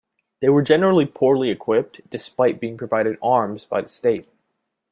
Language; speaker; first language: English; native; English